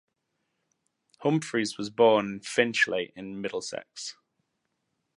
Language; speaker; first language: English; native; English